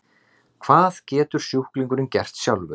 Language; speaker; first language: Icelandic; native; Icelandic